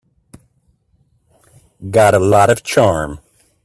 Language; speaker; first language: English; native; English